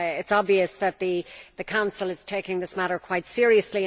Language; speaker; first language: English; native; English